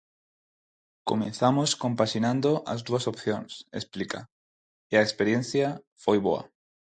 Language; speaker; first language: Galician; non-native, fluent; Spanish